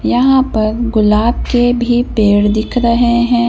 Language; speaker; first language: Hindi; native; Hindi